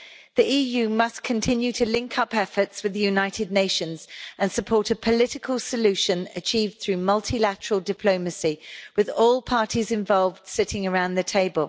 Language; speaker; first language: English; native; English